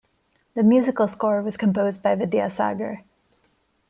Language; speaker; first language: English; non-native, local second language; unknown